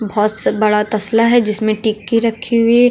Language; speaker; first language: Hindi; native; Hindi